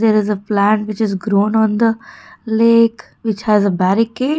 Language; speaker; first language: English; non-native, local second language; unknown